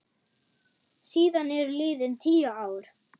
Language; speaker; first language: Icelandic; non-native, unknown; German